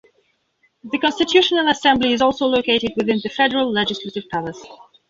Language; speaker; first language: English; non-native, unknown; Belarusian